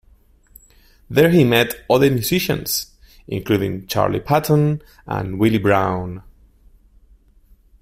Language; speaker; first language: English; non-native, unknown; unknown